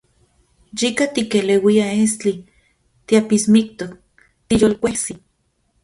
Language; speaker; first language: Central Puebla Nahuatl; non-native, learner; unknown